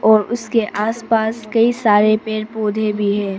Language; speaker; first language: Hindi; non-native, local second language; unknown